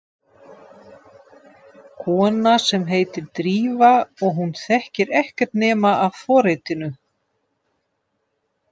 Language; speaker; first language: Icelandic; non-native, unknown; Dutch